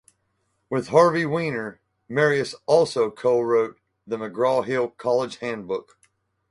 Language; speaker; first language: English; native; English